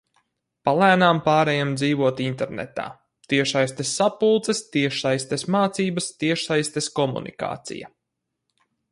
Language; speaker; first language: Latvian; native; Latvian